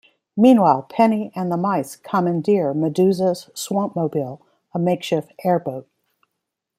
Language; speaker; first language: English; native; English